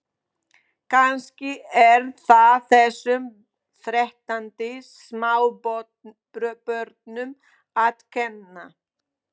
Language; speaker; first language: Icelandic; non-native, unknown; Polish